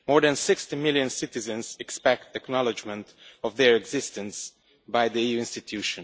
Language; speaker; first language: English; non-native, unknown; Romanian